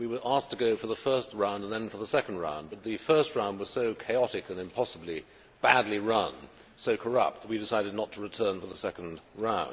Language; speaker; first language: English; native; English